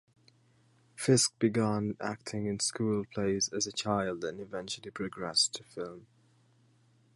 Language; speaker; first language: English; native; English